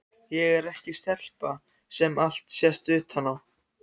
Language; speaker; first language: Icelandic; non-native, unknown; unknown